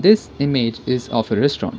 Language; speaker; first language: English; non-native, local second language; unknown